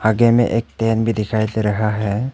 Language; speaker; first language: Hindi; non-native, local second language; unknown